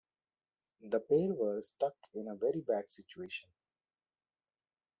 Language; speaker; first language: English; non-native, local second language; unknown